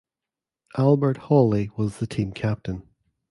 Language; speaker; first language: English; native; English